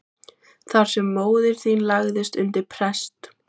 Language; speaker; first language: Icelandic; native; Icelandic